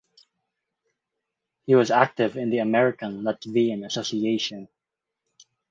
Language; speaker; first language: English; non-native, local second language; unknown